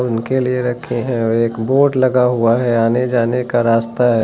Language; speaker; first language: Hindi; native; Hindi